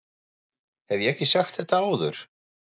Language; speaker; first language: Icelandic; non-native, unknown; German